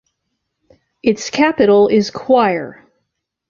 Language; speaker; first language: English; native; English